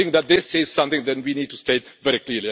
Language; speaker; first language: English; non-native, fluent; Czech